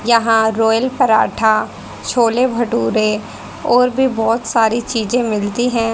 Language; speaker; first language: Hindi; native; Hindi